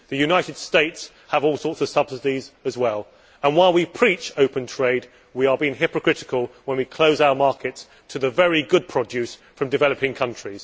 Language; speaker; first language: English; native; English